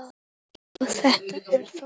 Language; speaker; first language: Icelandic; non-native, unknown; Polish